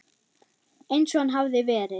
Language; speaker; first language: Icelandic; non-native, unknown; German